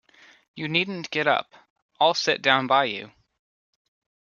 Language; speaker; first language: English; native; English